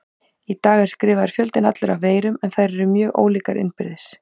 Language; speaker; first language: Icelandic; native; Icelandic